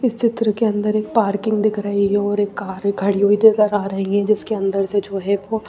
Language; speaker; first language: Hindi; non-native, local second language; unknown